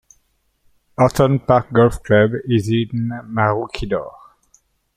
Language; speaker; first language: English; native; English